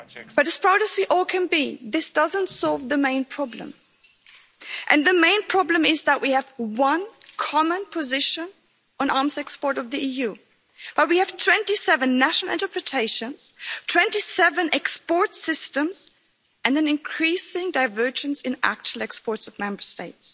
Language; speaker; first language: English; non-native, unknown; German